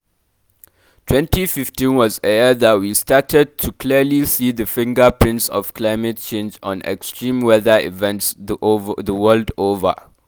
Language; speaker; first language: English; non-native, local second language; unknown